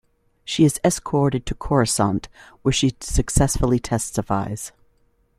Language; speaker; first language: English; native; English